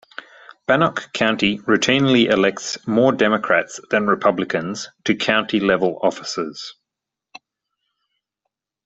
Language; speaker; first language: English; native; English